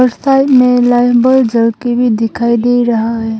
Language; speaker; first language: Hindi; non-native, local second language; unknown